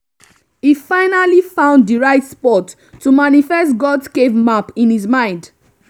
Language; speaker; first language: English; non-native, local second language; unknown